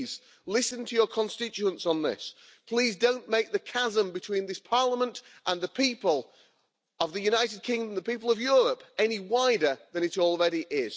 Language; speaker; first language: English; native; English